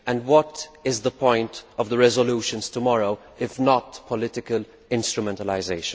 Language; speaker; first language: English; non-native, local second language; Maltese